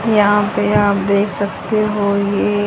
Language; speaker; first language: Hindi; native; Hindi